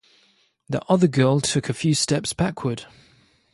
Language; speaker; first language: English; native; English